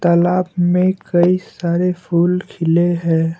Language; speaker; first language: Hindi; non-native, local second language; Assamese